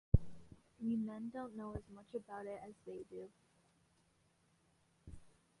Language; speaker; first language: English; non-native, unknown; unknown